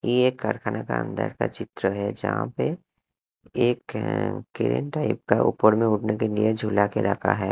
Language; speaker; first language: Hindi; non-native, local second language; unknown